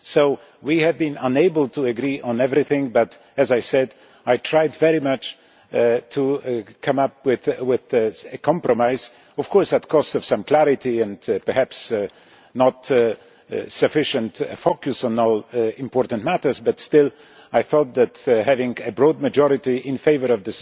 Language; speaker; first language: English; non-native, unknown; Polish